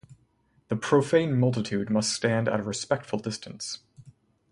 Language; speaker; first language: English; native; English